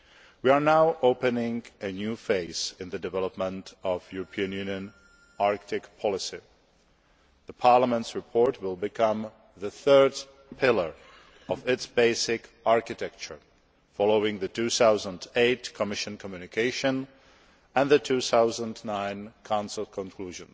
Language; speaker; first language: English; non-native, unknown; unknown